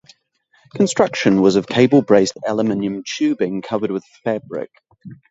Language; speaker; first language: English; native; English